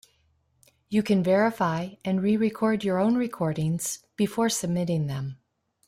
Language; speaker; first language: English; native; English